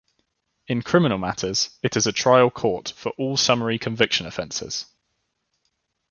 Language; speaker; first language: English; native; English